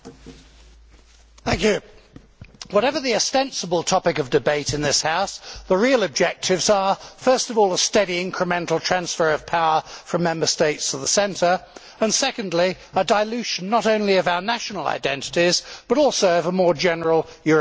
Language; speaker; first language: English; native; English